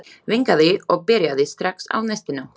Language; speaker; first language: Icelandic; non-native, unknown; Slovak